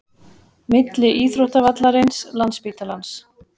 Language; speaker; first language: Icelandic; native; Icelandic